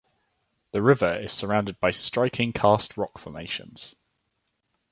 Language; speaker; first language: English; native; English